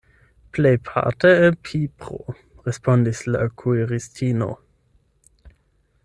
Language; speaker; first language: Esperanto; non-native, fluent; German